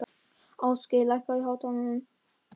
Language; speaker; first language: Icelandic; non-native, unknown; German